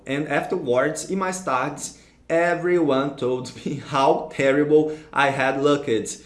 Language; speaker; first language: English; non-native, fluent; Portuguese